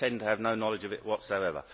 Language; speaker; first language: English; native; English